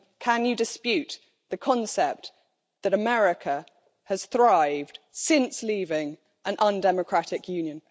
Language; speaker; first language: English; native; English